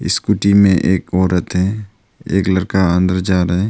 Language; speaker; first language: Hindi; early bilingual, other home language; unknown